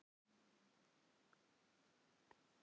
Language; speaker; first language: Icelandic; non-native, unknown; Filipino